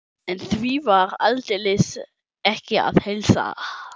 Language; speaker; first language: Icelandic; non-native, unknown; German